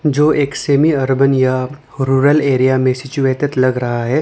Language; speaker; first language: Hindi; non-native, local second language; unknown